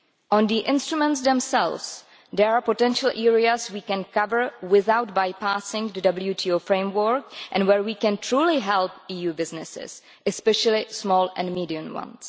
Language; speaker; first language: English; non-native, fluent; Czech